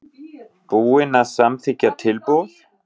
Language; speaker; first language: Icelandic; non-native, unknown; German